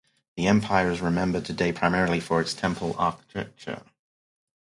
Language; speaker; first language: English; native; English